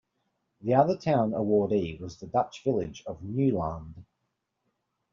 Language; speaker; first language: English; native; English